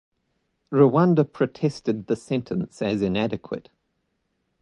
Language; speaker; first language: English; native; English